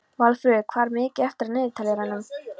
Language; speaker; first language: Icelandic; non-native, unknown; Polish